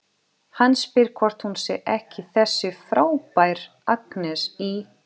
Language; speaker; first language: Icelandic; non-native, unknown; Portuguese